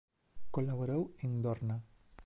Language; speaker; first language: Galician; native; Galician